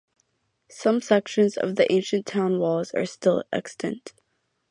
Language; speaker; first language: English; native; English